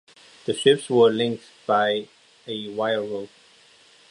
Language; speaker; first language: English; non-native, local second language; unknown